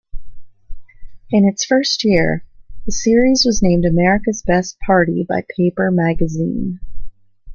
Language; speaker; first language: English; native; English